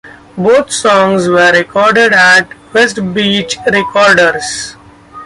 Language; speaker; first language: English; non-native, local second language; Marathi